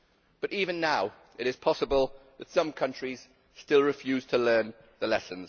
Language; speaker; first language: English; native; English